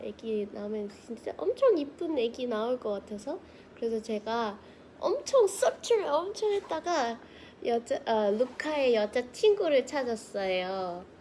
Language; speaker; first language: Korean; non-native, fluent; Thai